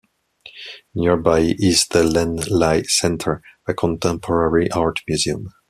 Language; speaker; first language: English; non-native, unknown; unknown